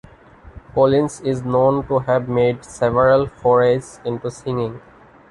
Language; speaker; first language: English; non-native, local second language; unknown